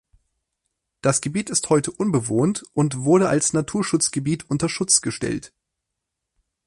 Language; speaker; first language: German; native; German